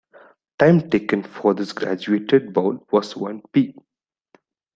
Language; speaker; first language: English; non-native, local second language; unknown